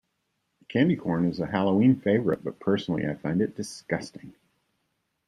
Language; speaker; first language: English; native; English